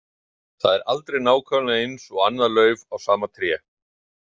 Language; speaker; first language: Icelandic; native; Icelandic